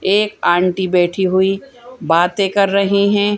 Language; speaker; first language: Hindi; native; Hindi